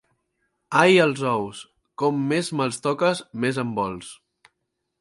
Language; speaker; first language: Catalan; native; Catalan